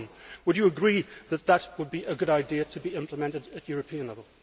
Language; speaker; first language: English; native; English